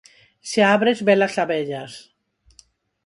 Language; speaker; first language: Galician; non-native, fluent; Spanish